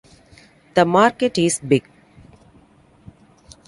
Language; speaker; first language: English; non-native, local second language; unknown